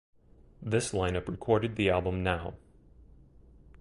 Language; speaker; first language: English; native; English